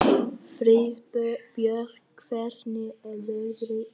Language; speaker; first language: Icelandic; non-native, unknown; Vietnamese